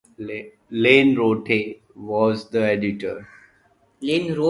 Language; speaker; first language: English; native; English